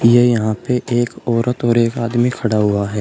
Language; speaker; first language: Hindi; native; Hindi